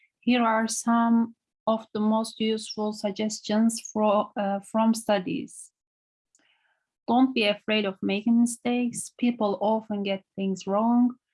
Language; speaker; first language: English; non-native, learner; Turkish